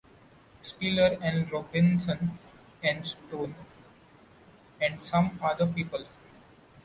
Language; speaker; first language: English; non-native, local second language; Marathi